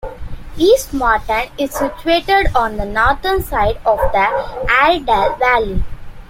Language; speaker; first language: English; non-native, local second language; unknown